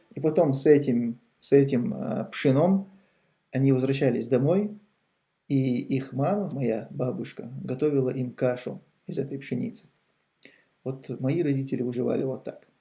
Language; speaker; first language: Russian; non-native, local second language; Chechen